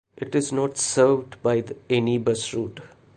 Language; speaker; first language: English; non-native, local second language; Malayalam